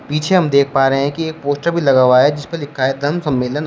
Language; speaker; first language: Hindi; native; Hindi